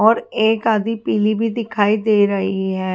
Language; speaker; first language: Hindi; native; Hindi